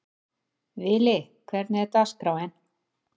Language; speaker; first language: Icelandic; native; Icelandic